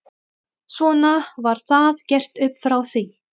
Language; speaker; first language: Icelandic; non-native, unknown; Thai